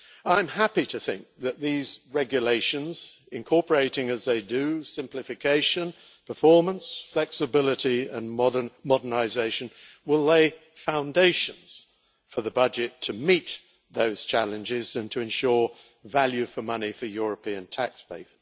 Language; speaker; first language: English; native; English